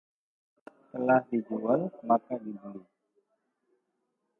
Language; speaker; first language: Indonesian; non-native, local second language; Javanese